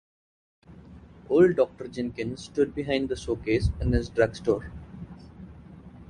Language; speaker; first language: English; non-native, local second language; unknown